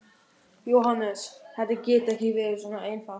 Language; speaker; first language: Icelandic; non-native, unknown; German